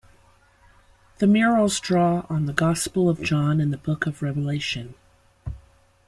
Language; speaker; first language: English; native; English